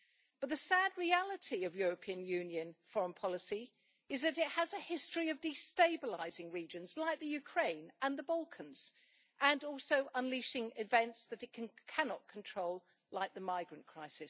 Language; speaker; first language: English; native; English